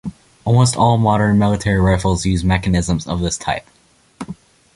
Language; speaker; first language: English; native; English